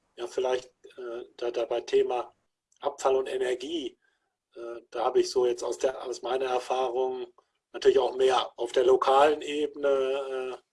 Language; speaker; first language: German; native; German